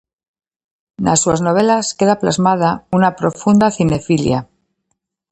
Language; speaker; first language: Galician; native; Galician